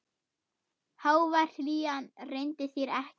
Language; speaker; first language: Icelandic; non-native, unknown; German